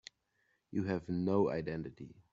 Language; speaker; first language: English; native; English